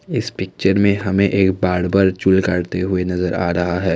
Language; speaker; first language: Hindi; non-native, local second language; Assamese